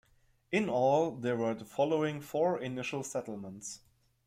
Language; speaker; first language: English; non-native, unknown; German